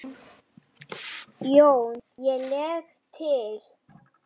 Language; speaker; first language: Icelandic; non-native, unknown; Lithuanian